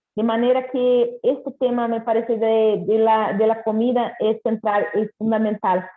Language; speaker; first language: Spanish; non-native, related language; Portuguese